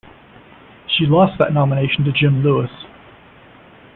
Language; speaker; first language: English; native; English